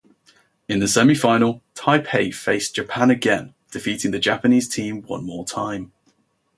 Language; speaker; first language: English; native; English